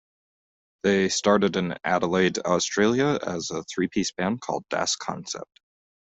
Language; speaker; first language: English; native; English